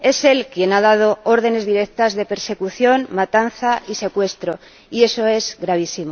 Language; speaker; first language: Spanish; native; Spanish